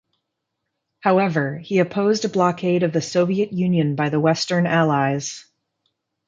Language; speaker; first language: English; native; English